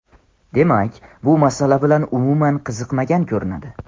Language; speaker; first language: Uzbek; non-native, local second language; Tajik